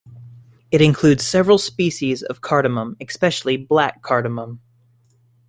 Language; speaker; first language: English; native; English